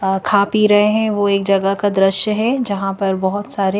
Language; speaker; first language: Hindi; native; Hindi